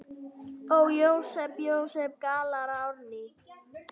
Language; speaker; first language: Icelandic; native; Icelandic